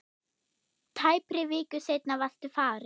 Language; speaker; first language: Icelandic; non-native, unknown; German